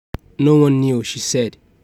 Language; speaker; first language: English; non-native, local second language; Yoruba